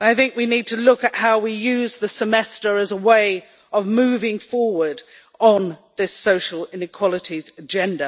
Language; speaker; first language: English; native; English